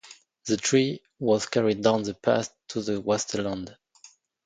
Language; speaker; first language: English; non-native, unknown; French